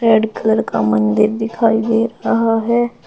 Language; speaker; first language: Hindi; native; Hindi